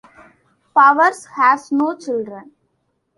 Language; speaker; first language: English; non-native, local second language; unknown